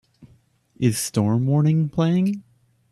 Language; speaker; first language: English; native; English